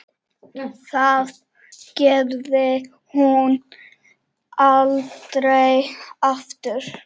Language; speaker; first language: Icelandic; non-native, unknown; Czech